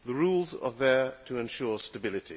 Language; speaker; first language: English; non-native, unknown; Hungarian